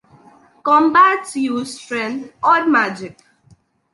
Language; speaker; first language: English; non-native, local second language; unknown